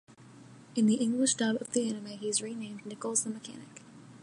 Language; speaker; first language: English; native; English